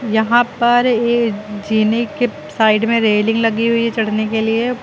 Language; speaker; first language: Hindi; native; Hindi